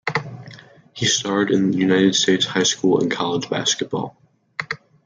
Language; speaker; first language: English; native; English